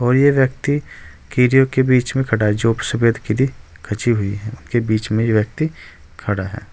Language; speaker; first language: Hindi; native; Hindi